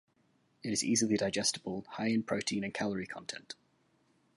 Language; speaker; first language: English; native; English